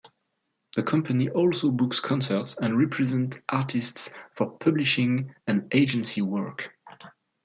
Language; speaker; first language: English; non-native, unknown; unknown